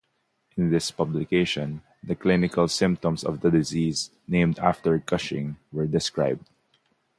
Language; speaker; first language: English; non-native, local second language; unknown